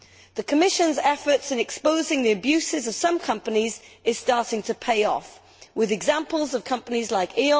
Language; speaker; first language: English; native; English